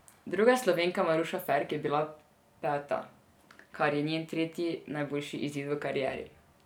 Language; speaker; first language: Slovenian; non-native, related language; Serbian